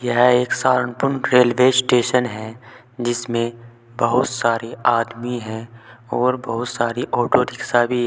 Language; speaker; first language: Hindi; native; Hindi